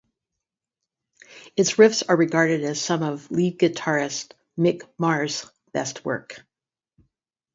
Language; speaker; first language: English; native; English